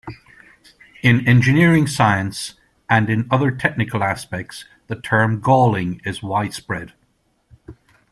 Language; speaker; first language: English; native; English